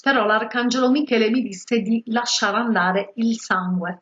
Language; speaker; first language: Italian; native; Italian